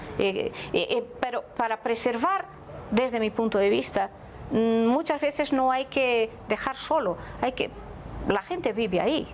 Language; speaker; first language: Spanish; non-native, related language; Portuguese